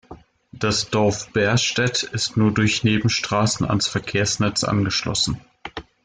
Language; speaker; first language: German; native; German